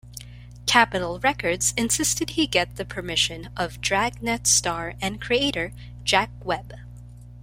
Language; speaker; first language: English; non-native, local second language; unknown